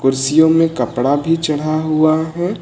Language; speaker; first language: Hindi; native; Hindi